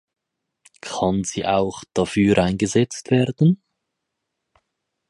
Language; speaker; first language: German; native; German